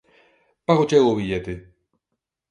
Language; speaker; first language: Galician; non-native, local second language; Spanish